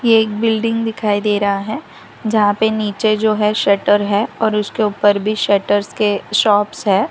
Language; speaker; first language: Hindi; non-native, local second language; Gujarati